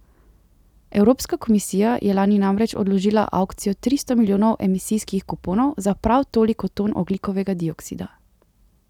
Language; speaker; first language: Slovenian; native; Slovenian